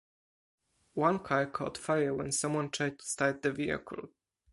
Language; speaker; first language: English; non-native, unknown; Polish